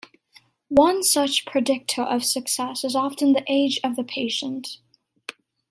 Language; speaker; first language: English; native; English